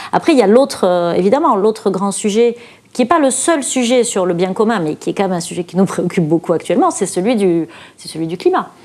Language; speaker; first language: French; native; French